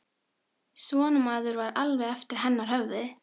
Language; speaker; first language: Icelandic; non-native, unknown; Filipino